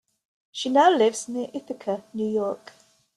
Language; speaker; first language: English; native; English